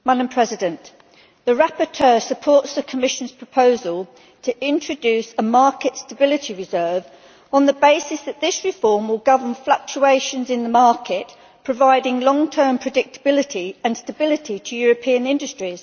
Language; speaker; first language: English; native; English